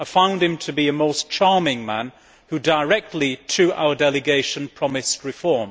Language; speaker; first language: English; native; English